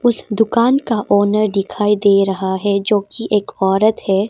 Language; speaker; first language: Hindi; non-native, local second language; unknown